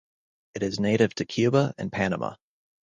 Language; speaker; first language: English; native; English